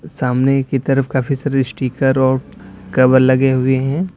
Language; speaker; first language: Hindi; native; Hindi